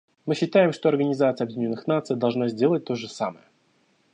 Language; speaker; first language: Russian; native; Russian